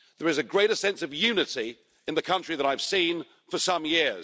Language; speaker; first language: English; native; English